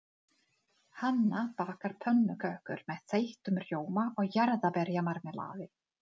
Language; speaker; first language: Icelandic; non-native, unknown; Czech